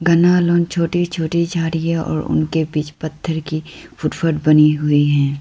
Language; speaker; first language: Hindi; non-native, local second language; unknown